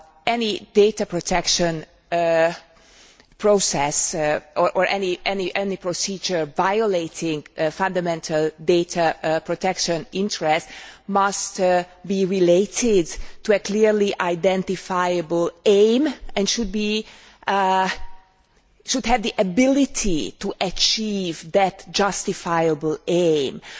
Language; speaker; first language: English; non-native, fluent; Hungarian